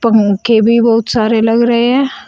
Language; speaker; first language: Hindi; native; Hindi